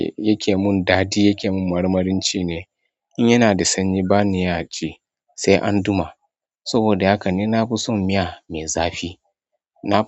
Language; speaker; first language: Hausa; non-native, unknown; Yoruba